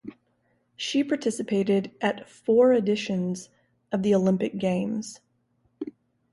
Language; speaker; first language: English; native; English